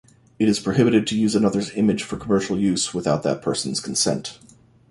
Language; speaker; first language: English; native; English